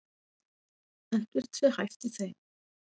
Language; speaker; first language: Icelandic; native; Icelandic